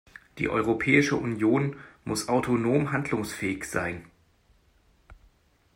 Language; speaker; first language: German; native; German